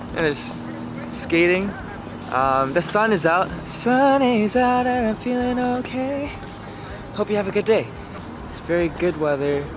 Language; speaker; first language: English; early bilingual, other home language; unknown